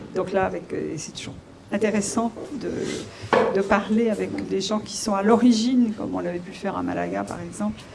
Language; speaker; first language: French; native; French